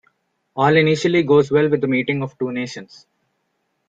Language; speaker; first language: English; non-native, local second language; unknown